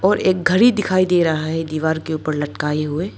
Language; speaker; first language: Hindi; non-native, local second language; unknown